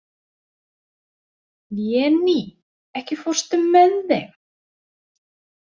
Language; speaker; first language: Icelandic; native; Icelandic